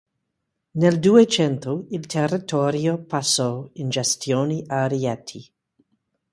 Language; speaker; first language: Italian; non-native, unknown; English